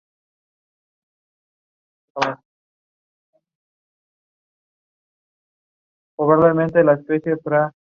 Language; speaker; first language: English; non-native, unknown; Spanish